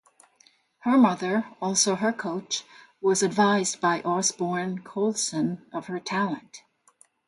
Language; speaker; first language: English; non-native, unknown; Thai